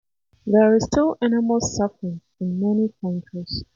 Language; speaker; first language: English; non-native, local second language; Hausa